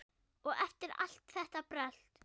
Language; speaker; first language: Icelandic; non-native, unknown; German